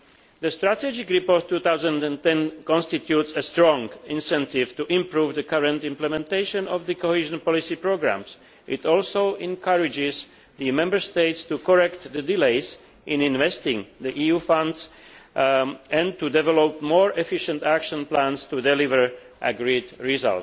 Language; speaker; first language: English; non-native, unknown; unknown